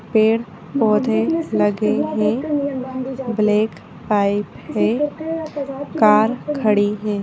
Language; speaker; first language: Hindi; native; Hindi